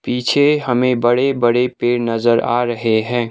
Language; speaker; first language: Hindi; non-native, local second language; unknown